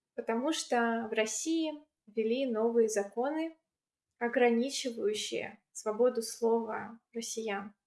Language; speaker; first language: Russian; native; Russian